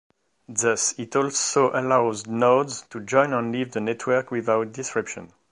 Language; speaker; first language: English; non-native, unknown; French